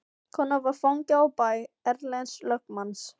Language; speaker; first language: Icelandic; non-native, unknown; Filipino